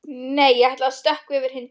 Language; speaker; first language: Icelandic; non-native, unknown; Polish